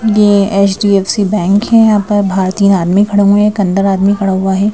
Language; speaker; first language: Hindi; native; Hindi